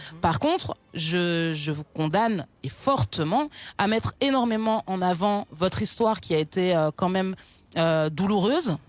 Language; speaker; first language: French; non-native, local second language; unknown